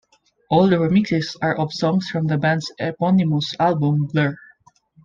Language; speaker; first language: English; non-native, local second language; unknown